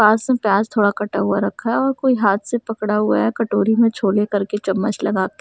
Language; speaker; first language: Hindi; native; Hindi